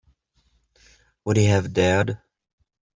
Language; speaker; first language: English; native; English